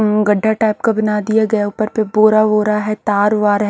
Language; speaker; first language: Hindi; native; Hindi